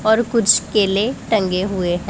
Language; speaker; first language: Hindi; non-native, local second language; Punjabi